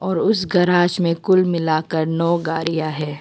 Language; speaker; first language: Hindi; non-native, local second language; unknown